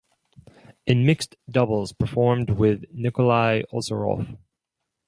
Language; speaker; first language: English; non-native, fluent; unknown